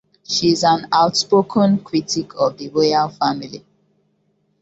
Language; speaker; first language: English; non-native, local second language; Hausa